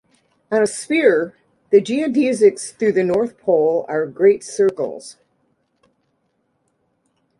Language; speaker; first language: English; native; English